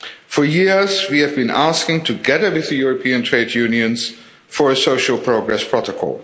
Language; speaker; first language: English; non-native, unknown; Dutch